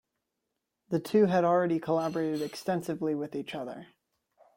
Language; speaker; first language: English; native; English